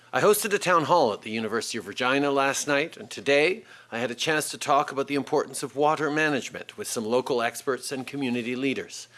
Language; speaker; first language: English; native; English